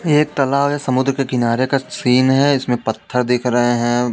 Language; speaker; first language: Hindi; native; Hindi